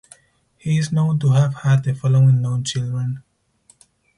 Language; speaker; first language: English; non-native, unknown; Spanish